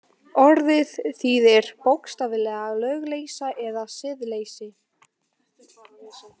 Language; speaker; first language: Icelandic; non-native, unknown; Polish